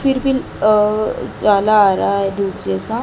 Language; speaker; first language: Hindi; native; Hindi